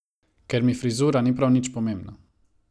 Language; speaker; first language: Slovenian; non-native, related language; Croatian